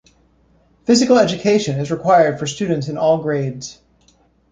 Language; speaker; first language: English; native; English